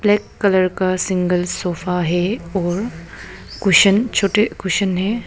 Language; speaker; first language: Hindi; non-native, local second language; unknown